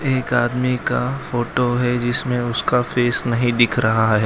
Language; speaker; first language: Hindi; non-native, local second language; Gujarati